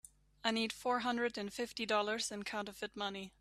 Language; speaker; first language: English; native; English